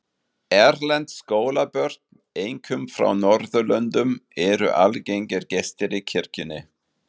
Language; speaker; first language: Icelandic; non-native, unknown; German